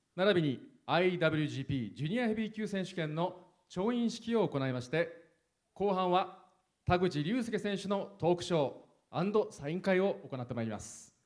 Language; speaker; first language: Japanese; native; Japanese